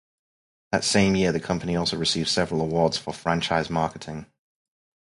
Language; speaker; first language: English; native; English